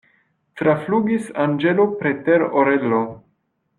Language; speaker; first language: Esperanto; non-native, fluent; French